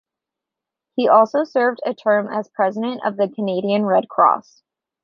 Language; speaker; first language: English; native; English